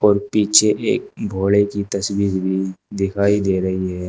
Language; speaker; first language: Hindi; native; Hindi